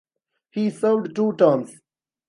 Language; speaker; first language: English; non-native, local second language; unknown